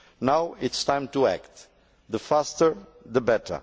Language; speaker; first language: English; non-native, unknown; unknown